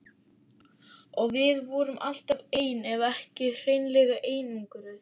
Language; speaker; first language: Icelandic; native; Icelandic